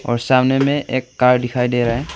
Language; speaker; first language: Hindi; non-native, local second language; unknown